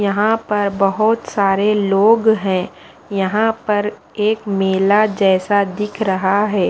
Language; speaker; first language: Hindi; non-native, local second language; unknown